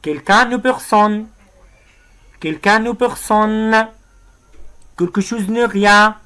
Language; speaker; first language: French; non-native, fluent; Arabic